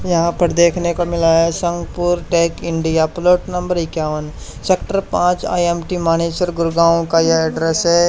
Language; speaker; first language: Hindi; native; Hindi